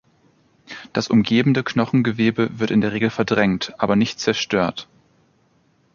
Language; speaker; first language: German; native; German